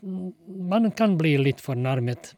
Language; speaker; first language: Norwegian; non-native, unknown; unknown